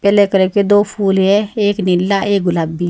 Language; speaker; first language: Hindi; native; Hindi